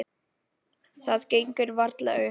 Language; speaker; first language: Icelandic; non-native, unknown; Filipino